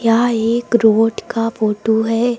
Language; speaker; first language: Hindi; native; Hindi